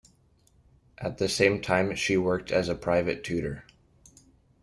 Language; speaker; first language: English; native; English